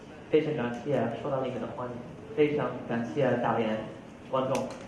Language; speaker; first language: Chinese; non-native, fluent; English